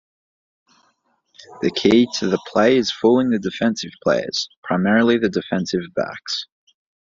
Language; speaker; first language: English; native; English